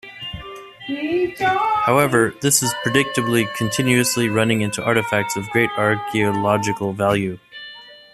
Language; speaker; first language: English; native; English